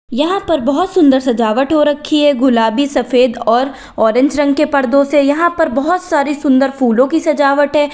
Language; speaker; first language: Hindi; native; Hindi